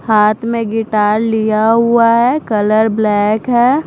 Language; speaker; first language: Hindi; non-native, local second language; Punjabi